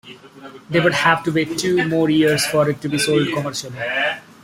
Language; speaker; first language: English; non-native, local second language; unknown